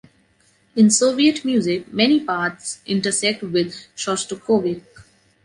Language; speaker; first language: English; non-native, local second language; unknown